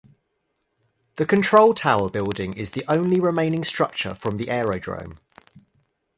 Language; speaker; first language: English; native; English